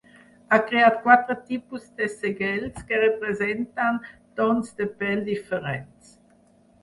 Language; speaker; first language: Catalan; non-native, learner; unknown